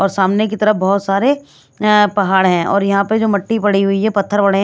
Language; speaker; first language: Hindi; non-native, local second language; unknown